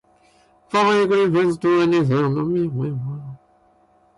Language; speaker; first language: English; non-native, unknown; Japanese